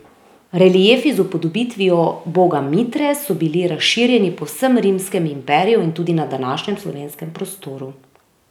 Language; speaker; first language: Slovenian; native; Slovenian